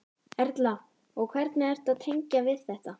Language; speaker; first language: Icelandic; native; Icelandic